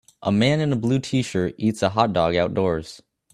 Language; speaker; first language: English; native; English